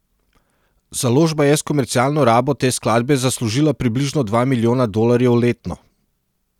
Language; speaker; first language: Slovenian; non-native, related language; Serbian